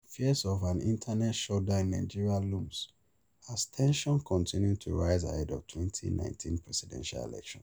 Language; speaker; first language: English; non-native, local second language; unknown